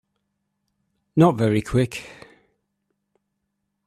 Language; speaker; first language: English; native; English